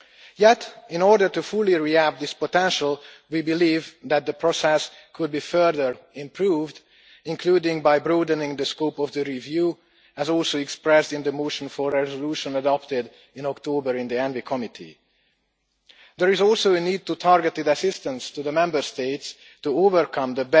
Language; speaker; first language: English; non-native, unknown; Hungarian